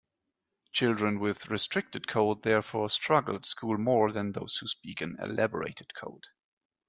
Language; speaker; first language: English; non-native, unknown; German